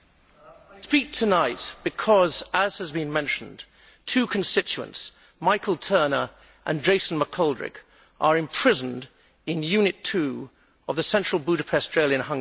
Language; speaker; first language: English; native; English